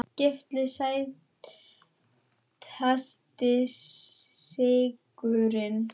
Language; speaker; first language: Icelandic; non-native, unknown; German